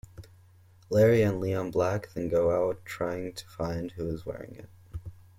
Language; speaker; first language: English; native; English